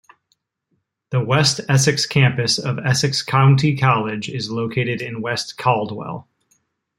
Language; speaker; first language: English; native; English